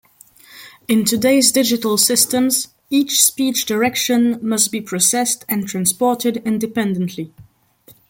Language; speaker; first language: English; non-native, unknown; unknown